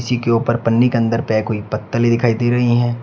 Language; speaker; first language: Hindi; native; Hindi